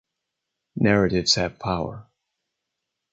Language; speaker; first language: English; native; English